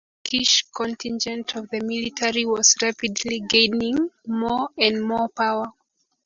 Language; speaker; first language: English; native; English